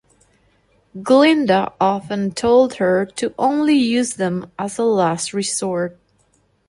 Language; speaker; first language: English; non-native, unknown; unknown